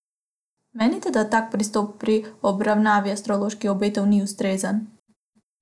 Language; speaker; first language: Slovenian; non-native, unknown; Macedonian